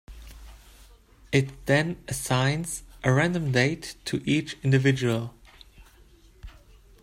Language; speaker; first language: English; non-native, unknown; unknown